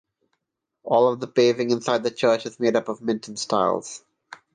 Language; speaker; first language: English; non-native, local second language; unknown